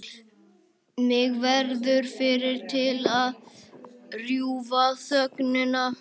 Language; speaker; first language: Icelandic; native; Icelandic